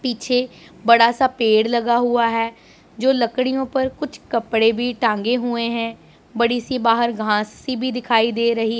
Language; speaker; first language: Hindi; non-native, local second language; Punjabi